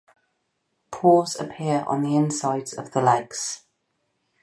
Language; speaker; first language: English; native; English